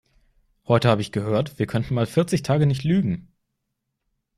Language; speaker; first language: German; native; German